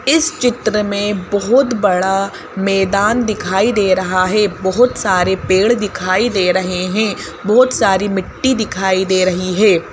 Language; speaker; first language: Hindi; native; Hindi